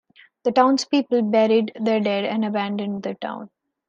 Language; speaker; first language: English; non-native, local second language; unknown